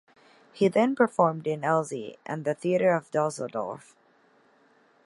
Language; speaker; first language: English; native; English